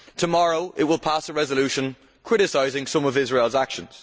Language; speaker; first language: English; native; English